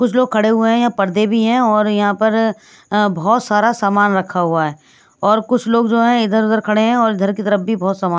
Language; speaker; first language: Hindi; non-native, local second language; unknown